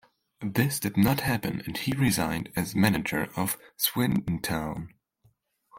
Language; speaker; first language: English; non-native, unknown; German